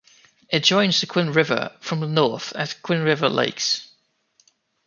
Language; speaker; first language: English; native; English